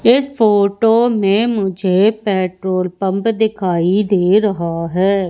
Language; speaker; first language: Hindi; native; Hindi